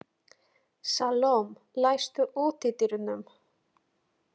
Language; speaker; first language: Icelandic; non-native, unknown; Polish